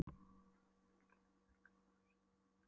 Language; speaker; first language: Icelandic; non-native, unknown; Polish